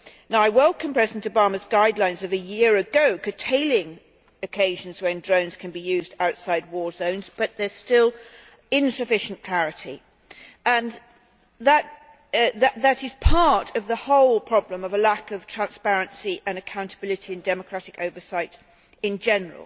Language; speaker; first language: English; native; English